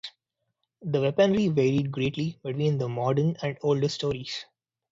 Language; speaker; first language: English; non-native, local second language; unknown